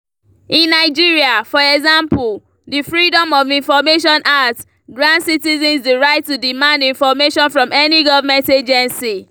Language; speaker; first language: English; non-native, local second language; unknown